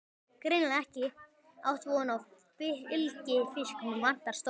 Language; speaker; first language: Icelandic; native; Icelandic